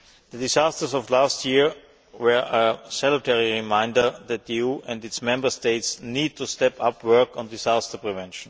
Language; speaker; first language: English; non-native, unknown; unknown